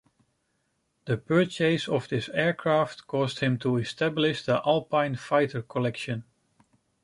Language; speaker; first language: English; non-native, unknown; Dutch